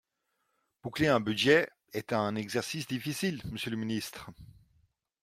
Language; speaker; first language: French; non-native, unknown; Dutch